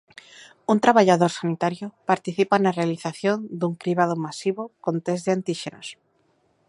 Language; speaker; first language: Galician; native; Galician